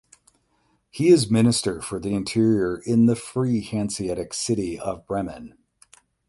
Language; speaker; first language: English; native; English